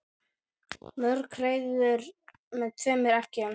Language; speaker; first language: Icelandic; native; Icelandic